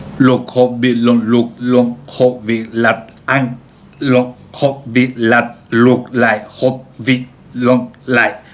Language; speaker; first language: Vietnamese; non-native, learner; Japanese